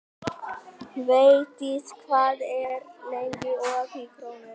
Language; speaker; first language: Icelandic; native; Icelandic